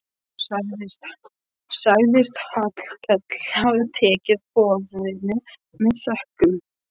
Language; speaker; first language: Icelandic; non-native, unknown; Polish